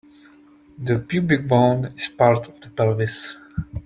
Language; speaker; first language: English; non-native, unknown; Czech